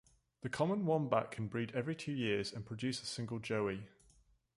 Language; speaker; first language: English; native; English